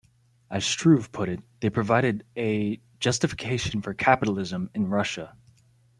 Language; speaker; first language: English; native; English